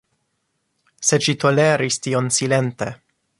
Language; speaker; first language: Esperanto; non-native, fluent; English